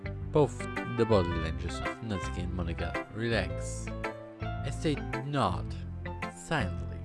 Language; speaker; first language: English; non-native, fluent; German